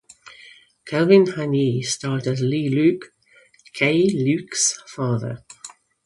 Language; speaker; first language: English; native; English